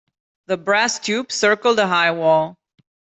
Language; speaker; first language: English; non-native, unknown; Catalan